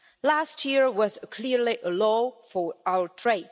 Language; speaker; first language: English; non-native, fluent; Czech